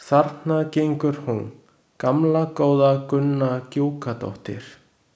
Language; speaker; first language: Icelandic; non-native, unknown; Chinese